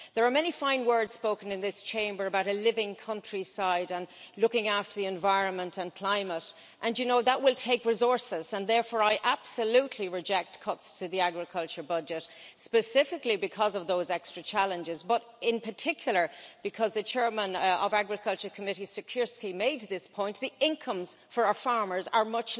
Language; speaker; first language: English; native; English